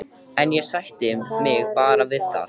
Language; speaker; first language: Icelandic; native; Icelandic